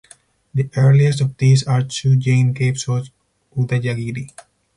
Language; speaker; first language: English; non-native, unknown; Spanish